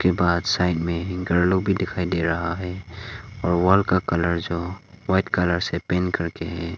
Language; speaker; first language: Hindi; non-native, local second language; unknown